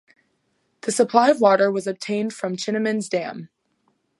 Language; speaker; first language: English; native; English